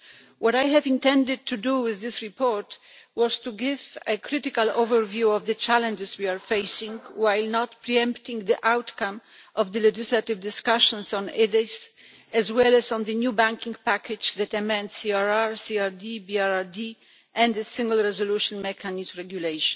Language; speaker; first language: English; non-native, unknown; Polish